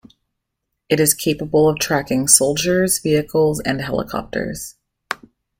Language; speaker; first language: English; native; English